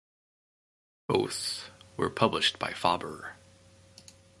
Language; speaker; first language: English; native; English